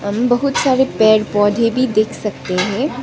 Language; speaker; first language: Hindi; non-native, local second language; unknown